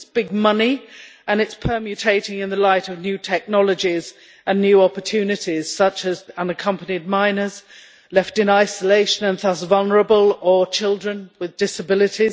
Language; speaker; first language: English; native; English